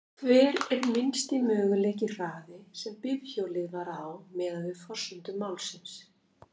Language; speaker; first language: Icelandic; native; Icelandic